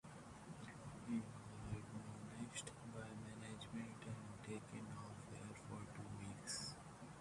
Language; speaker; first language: English; non-native, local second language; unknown